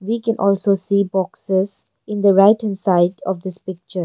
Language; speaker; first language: English; non-native, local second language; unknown